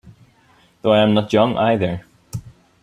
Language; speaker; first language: English; non-native, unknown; Dutch